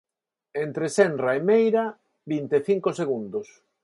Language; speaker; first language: Galician; non-native, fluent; Spanish